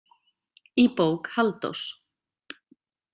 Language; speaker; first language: Icelandic; native; Icelandic